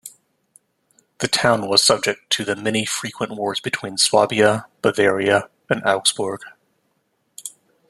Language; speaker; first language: English; native; English